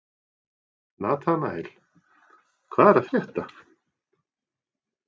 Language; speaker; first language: Icelandic; non-native, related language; Norwegian